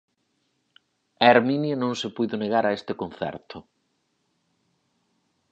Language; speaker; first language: Galician; native; Galician